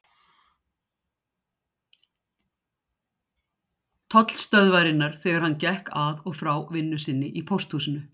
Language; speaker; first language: Icelandic; native; Icelandic